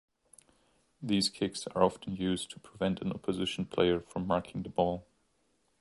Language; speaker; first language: English; non-native, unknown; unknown